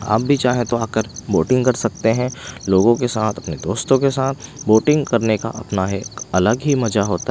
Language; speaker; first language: Hindi; non-native, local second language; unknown